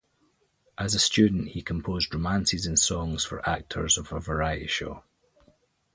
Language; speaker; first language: English; native; English